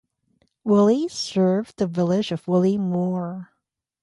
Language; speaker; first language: English; native; English